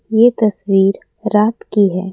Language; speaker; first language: Hindi; non-native, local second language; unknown